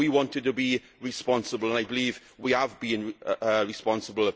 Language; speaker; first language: English; native; English